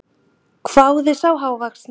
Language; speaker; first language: Icelandic; native; Icelandic